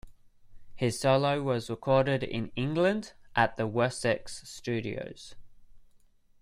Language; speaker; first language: English; native; English